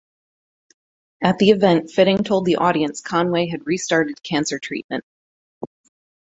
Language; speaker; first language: English; native; English